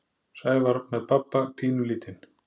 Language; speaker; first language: Icelandic; native; Icelandic